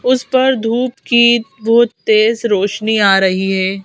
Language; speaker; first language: Hindi; native; Hindi